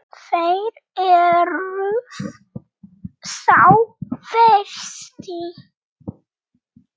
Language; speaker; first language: Icelandic; non-native, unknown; Polish